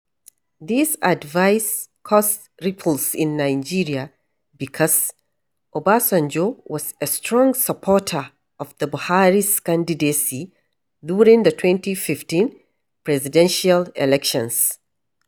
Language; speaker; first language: English; non-native, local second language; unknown